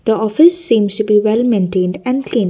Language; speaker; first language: English; non-native, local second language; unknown